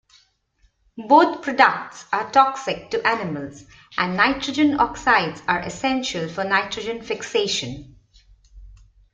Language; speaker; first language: English; non-native, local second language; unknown